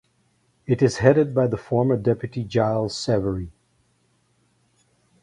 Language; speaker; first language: English; native; English